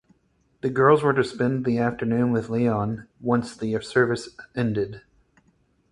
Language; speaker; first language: English; native; English